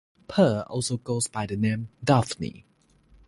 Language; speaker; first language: English; non-native, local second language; Chinese